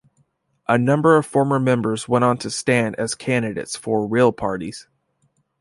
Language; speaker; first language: English; native; English